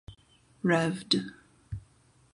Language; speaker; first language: English; non-native, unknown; German